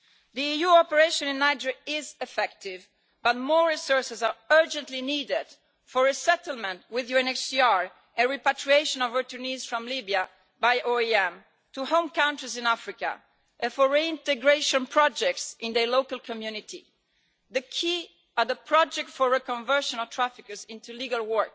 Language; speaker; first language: English; non-native, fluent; Italian